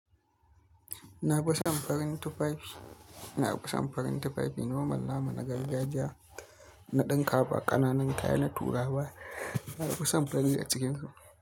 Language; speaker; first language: Hausa; native; Hausa